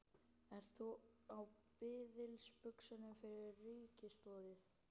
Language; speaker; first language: Icelandic; native; Icelandic